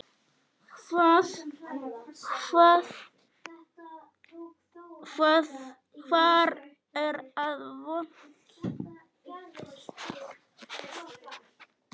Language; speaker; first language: Icelandic; non-native, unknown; Polish